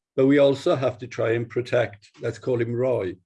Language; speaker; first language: English; native; English